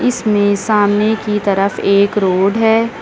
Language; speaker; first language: Hindi; native; Hindi